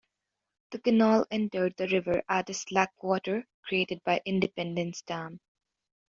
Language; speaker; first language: English; native; English